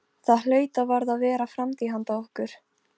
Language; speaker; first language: Icelandic; non-native, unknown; Polish